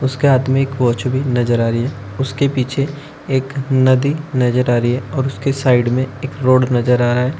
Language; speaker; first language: Hindi; native; Hindi